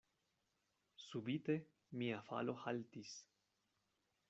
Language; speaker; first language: Esperanto; non-native, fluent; Spanish